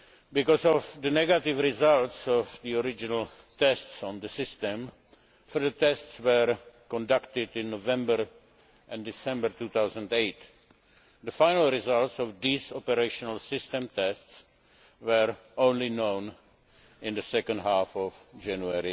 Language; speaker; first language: English; non-native, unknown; Czech